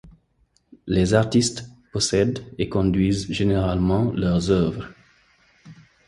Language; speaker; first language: French; non-native, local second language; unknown